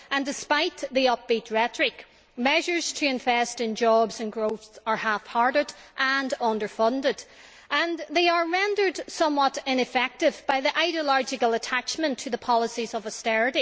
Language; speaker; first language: English; native; English